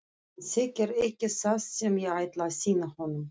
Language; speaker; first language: Icelandic; non-native, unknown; Russian